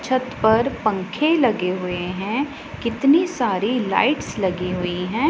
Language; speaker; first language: Hindi; non-native, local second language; Punjabi